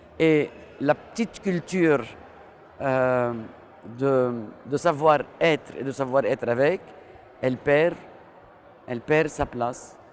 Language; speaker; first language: French; non-native, local second language; Arabic